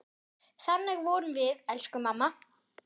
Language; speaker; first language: Icelandic; non-native, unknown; German